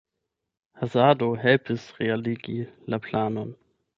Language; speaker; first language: Esperanto; non-native, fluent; German